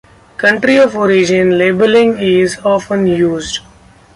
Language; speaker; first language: English; non-native, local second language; Marathi